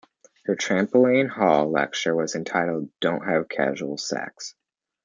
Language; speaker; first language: English; native; English